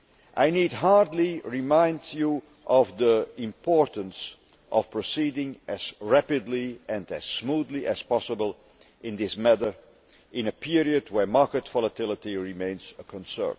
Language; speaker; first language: English; non-native, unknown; Dutch